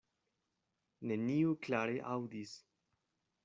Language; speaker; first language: Esperanto; non-native, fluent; Spanish